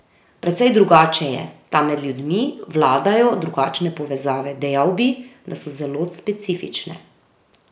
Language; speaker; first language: Slovenian; native; Slovenian